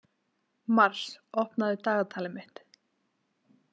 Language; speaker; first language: Icelandic; native; Icelandic